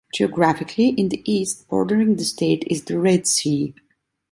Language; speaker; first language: English; non-native, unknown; Italian